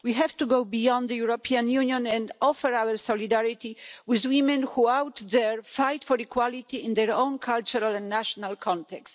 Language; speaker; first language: English; non-native, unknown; Polish